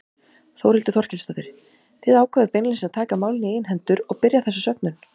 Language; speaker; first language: Icelandic; native; Icelandic